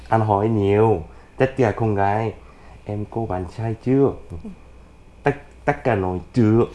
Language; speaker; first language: Vietnamese; non-native, learner; Korean